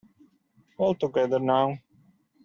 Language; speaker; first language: English; native; English